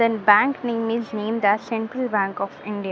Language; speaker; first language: English; non-native, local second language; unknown